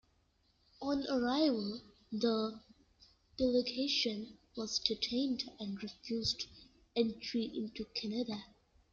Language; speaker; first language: English; non-native, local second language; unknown